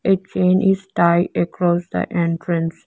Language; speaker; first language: English; non-native, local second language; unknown